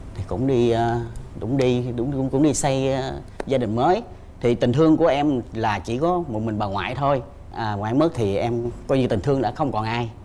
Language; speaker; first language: Vietnamese; native; Vietnamese